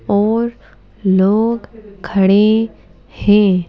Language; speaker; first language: Hindi; native; Hindi